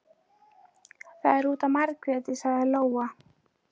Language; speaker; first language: Icelandic; non-native, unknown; Polish